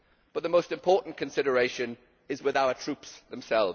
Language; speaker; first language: English; native; English